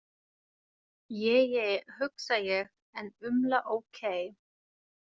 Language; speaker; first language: Icelandic; non-native, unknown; German